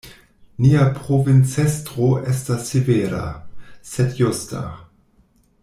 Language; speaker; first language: Esperanto; non-native, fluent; German